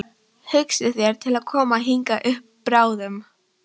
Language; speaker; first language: Icelandic; non-native, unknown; Polish